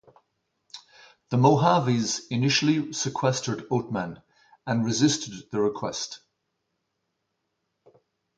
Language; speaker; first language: English; native; English